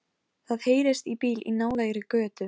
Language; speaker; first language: Icelandic; non-native, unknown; Polish